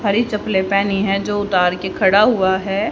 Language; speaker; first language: Hindi; native; Hindi